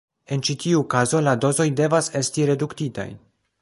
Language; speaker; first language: Esperanto; non-native, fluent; Polish